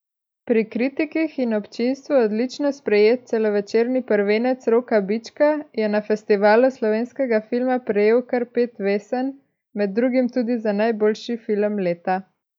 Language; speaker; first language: Slovenian; native; Slovenian